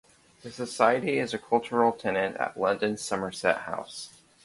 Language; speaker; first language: English; native; English